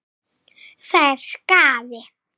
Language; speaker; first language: Icelandic; native; Icelandic